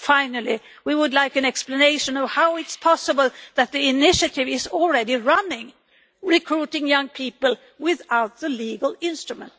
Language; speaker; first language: English; non-native, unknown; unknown